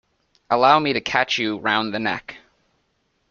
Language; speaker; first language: English; native; English